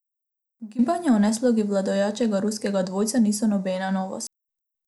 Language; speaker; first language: Slovenian; non-native, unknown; Macedonian